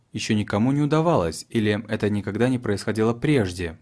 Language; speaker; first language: Russian; native; Russian